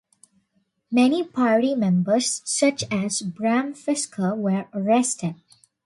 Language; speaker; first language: English; non-native, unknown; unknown